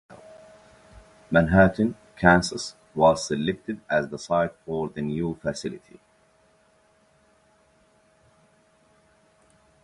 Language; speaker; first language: English; native; English